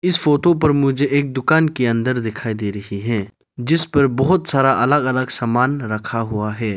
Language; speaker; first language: Hindi; non-native, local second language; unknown